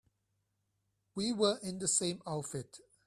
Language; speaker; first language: English; non-native, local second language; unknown